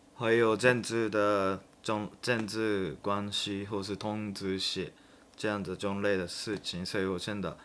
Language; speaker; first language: Chinese; non-native, fluent; Japanese